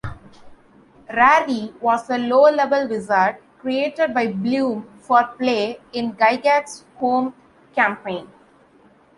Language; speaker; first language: English; non-native, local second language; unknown